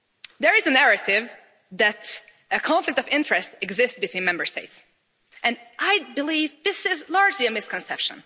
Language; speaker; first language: English; non-native, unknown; Hungarian